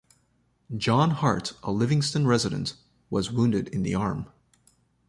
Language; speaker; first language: English; native; English